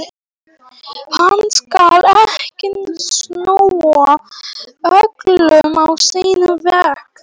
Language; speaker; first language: Icelandic; non-native, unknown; Polish